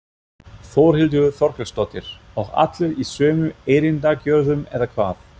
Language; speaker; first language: Icelandic; non-native, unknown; German